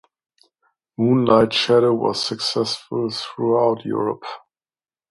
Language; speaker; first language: English; non-native, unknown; German